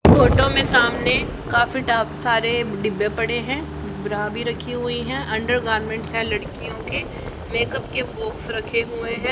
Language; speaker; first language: Hindi; native; Hindi